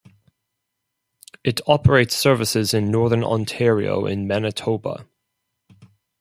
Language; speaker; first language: English; non-native, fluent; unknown